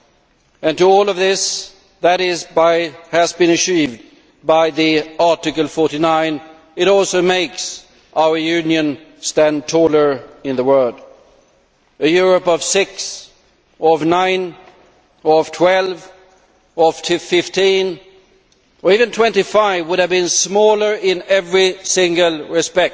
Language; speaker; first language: English; non-native, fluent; Swedish